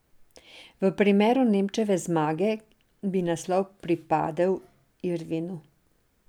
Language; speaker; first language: Slovenian; non-native, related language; Serbian